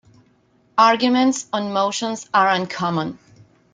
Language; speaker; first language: English; non-native, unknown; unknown